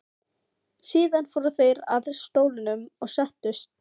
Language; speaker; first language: Icelandic; non-native, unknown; Filipino